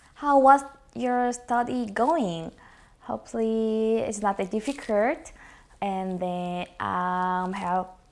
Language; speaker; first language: English; non-native, fluent; Korean